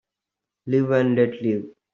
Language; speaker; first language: English; non-native, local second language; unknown